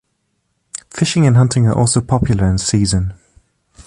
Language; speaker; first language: English; native; English